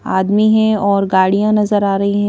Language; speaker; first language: Hindi; native; Hindi